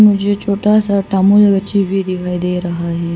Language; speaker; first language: Hindi; non-native, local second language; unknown